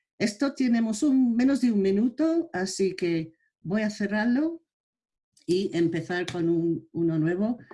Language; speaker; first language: Spanish; non-native, fluent; English